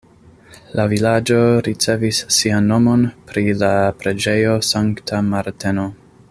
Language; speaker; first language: Esperanto; non-native, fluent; English